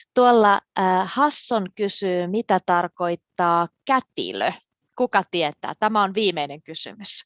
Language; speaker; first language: Finnish; native; Finnish